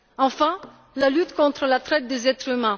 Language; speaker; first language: French; non-native, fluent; Bulgarian